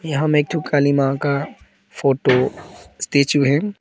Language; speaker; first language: Hindi; early bilingual, other home language; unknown